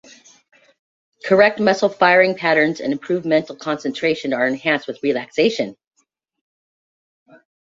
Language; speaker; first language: English; native; English